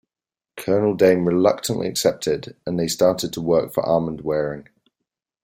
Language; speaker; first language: English; native; English